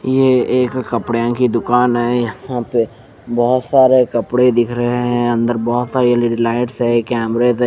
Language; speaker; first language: Hindi; non-native, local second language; Punjabi